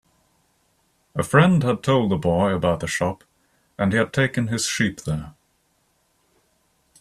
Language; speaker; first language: English; native; English